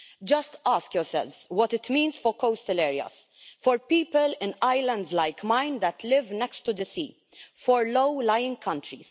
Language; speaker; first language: English; non-native, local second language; Maltese